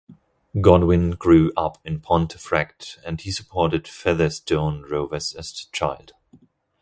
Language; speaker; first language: English; non-native, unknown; German